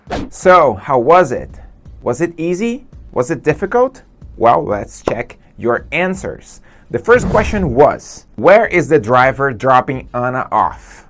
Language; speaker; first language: English; non-native, fluent; Portuguese